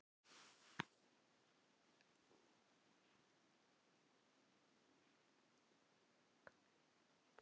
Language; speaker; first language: Icelandic; non-native, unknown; Filipino